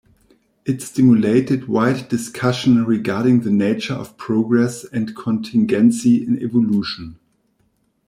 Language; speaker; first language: English; non-native, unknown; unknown